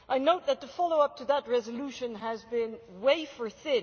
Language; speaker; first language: English; non-native, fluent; Dutch